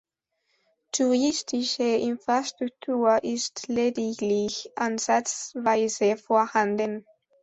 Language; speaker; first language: German; non-native, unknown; Spanish